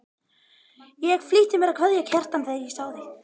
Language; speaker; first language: Icelandic; native; Icelandic